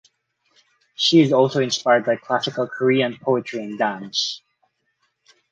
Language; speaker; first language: English; non-native, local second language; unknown